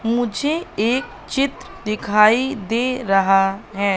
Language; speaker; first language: Hindi; native; Hindi